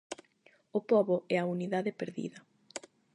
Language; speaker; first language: Galician; non-native, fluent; Spanish